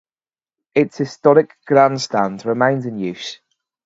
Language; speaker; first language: English; native; English